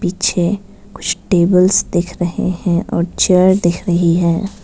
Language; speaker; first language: Hindi; non-native, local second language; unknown